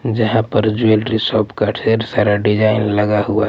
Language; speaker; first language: Hindi; non-native, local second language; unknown